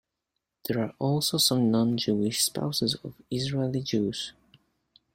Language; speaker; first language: English; non-native, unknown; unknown